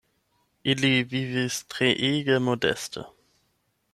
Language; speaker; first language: Esperanto; non-native, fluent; German